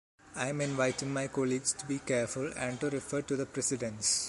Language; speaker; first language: English; non-native, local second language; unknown